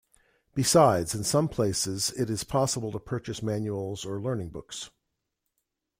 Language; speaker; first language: English; native; English